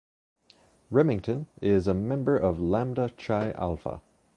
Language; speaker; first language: English; native; English